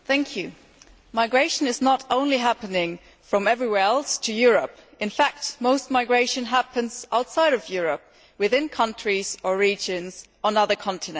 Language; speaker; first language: English; non-native, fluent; German